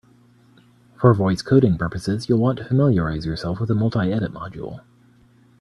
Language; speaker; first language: English; native; English